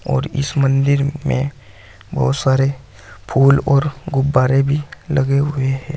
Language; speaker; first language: Hindi; native; Hindi